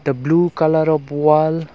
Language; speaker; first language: English; non-native, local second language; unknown